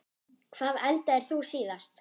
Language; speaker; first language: Icelandic; non-native, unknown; German